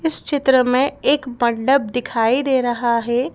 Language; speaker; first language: Hindi; native; Hindi